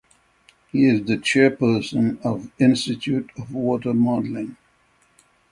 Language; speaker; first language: English; native; English